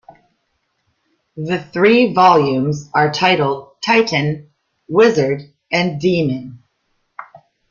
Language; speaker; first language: English; native; English